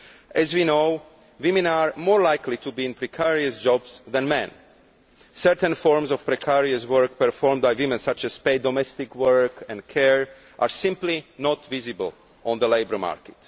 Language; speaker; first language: English; non-native, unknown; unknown